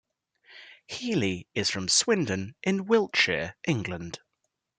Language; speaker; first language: English; native; English